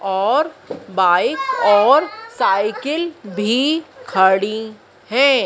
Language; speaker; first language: Hindi; native; Hindi